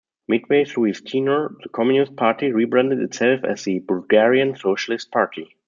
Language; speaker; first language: English; non-native, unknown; German